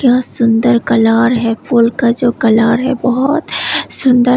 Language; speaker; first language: Hindi; non-native, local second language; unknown